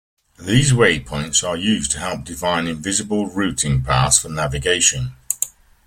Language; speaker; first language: English; native; English